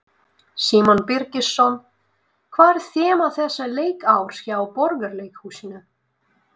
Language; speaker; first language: Icelandic; non-native, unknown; Russian